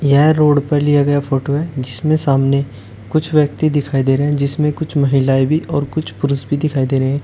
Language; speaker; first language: Hindi; native; Hindi